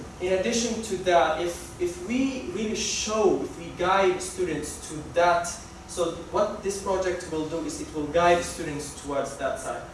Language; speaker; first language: English; non-native, local second language; Somali